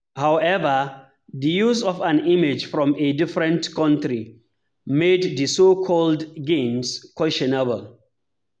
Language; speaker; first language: English; non-native, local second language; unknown